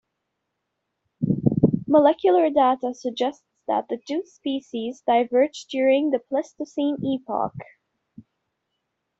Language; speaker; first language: English; native; English